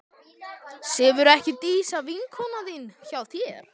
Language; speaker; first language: Icelandic; native; Icelandic